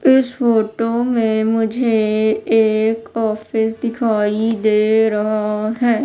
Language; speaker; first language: Hindi; native; Hindi